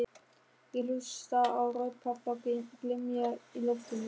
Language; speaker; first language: Icelandic; non-native, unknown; German